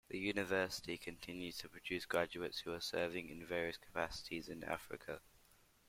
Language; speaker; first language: English; non-native, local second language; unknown